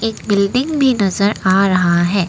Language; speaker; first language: Hindi; non-native, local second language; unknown